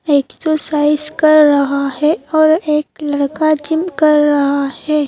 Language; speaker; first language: Hindi; native; Hindi